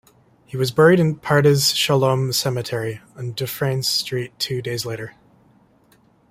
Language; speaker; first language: English; native; English